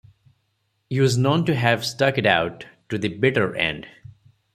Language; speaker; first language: English; non-native, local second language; Odia